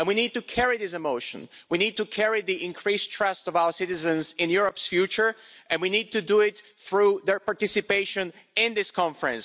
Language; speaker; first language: English; non-native, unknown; Slovak